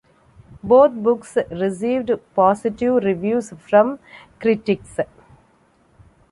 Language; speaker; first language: English; non-native, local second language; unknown